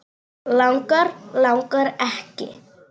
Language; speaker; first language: Icelandic; non-native, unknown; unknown